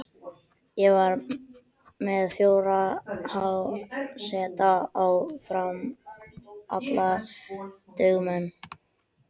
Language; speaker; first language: Icelandic; non-native, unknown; Catalan